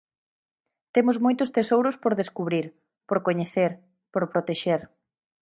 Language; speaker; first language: Galician; native; Galician